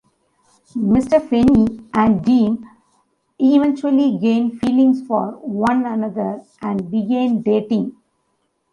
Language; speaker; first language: English; non-native, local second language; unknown